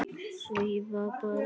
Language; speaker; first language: Icelandic; native; Icelandic